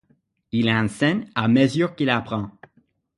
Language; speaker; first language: French; non-native, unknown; English